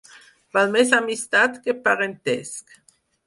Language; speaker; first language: Catalan; non-native, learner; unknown